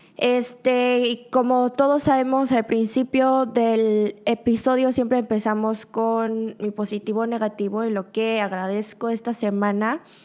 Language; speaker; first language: Spanish; native; Spanish